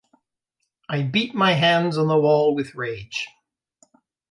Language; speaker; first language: English; native; English